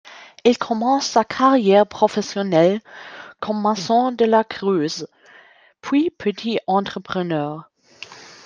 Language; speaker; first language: French; non-native, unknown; German